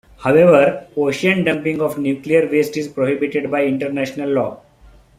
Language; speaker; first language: English; non-native, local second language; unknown